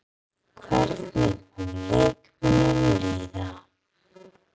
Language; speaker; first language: Icelandic; non-native, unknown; English